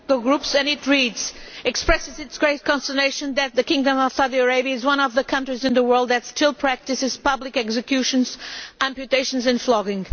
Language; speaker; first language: English; non-native, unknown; Portuguese